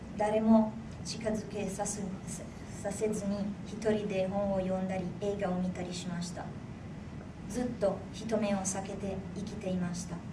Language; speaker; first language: Japanese; non-native, fluent; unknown